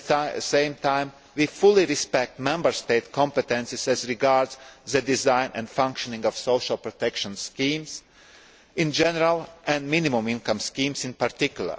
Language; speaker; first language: English; non-native, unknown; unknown